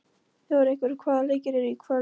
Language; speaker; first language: Icelandic; non-native, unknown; Polish